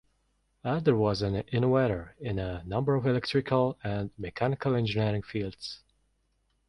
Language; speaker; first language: English; non-native, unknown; Mongolian